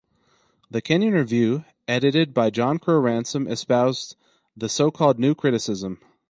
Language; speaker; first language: English; native; English